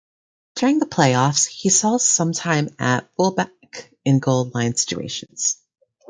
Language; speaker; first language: English; native; English